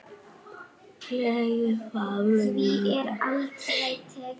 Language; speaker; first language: Icelandic; native; Icelandic